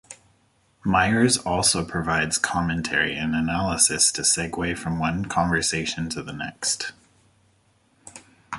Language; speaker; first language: English; native; English